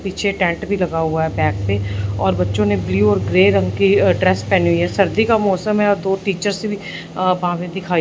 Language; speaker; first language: Hindi; non-native, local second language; Punjabi